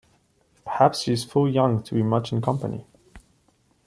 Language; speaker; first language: English; non-native, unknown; Portuguese